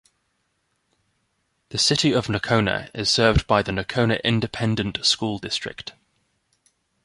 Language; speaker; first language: English; native; English